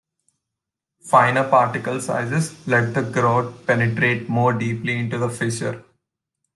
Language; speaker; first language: English; non-native, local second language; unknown